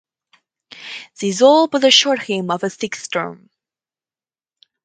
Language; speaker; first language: English; non-native, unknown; French